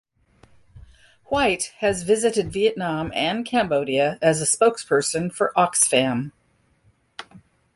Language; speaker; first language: English; native; English